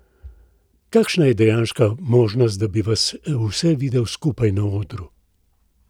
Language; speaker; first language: Slovenian; native; Slovenian